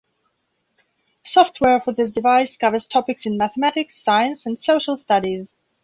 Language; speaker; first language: English; non-native, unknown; Belarusian